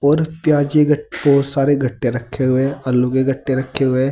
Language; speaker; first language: Hindi; native; Hindi